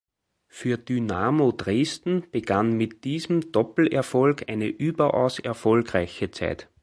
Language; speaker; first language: German; native; German